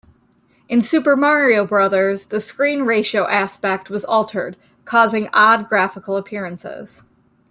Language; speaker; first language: English; native; English